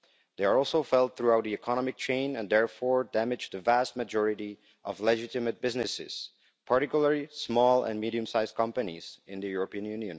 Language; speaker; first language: English; non-native, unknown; Czech